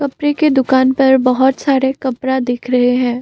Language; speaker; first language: Hindi; non-native, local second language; Assamese